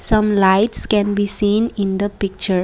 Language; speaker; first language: English; non-native, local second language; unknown